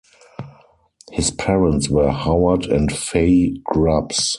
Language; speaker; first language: English; non-native, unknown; German